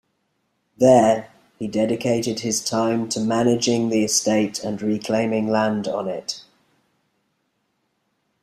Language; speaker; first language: English; native; English